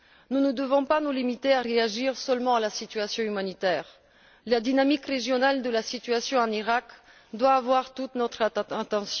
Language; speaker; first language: French; non-native, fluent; Bulgarian